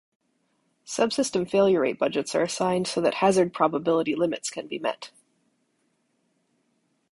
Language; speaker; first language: English; native; English